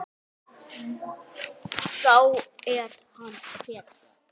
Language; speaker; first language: Icelandic; native; Icelandic